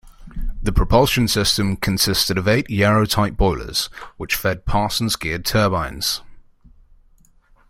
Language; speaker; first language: English; native; English